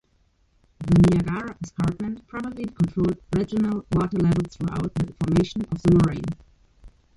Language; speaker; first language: English; native; English